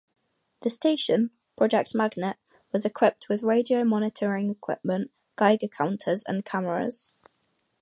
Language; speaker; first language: English; native; English